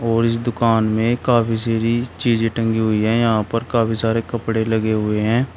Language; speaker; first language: Hindi; native; Hindi